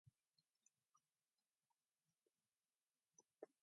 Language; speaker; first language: English; non-native, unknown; Mongolian